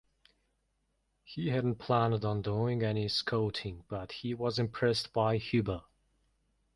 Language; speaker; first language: English; non-native, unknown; Mongolian